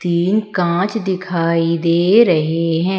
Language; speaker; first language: Hindi; native; Hindi